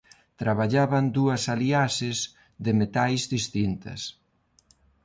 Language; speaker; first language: Galician; non-native, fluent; Spanish